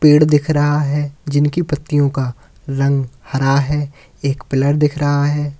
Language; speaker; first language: Hindi; native; Hindi